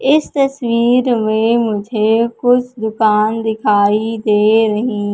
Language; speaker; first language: Hindi; native; Hindi